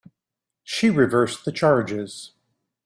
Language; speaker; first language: English; native; English